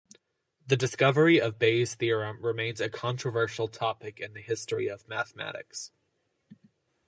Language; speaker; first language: English; native; English